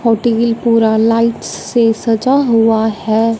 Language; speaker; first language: Hindi; non-native, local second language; Punjabi